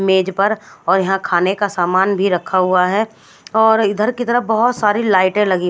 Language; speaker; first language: Hindi; non-native, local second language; Punjabi